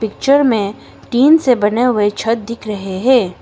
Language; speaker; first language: Hindi; non-native, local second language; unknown